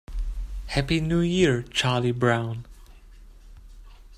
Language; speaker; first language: English; non-native, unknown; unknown